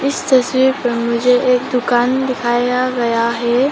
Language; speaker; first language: Hindi; non-native, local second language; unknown